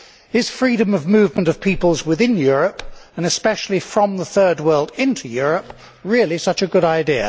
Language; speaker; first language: English; native; English